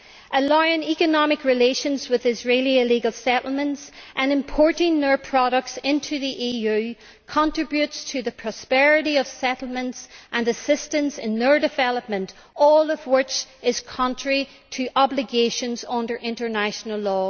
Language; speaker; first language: English; native; English